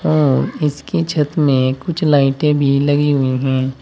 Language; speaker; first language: Hindi; native; Hindi